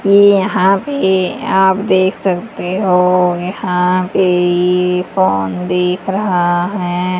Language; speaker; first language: Hindi; native; Hindi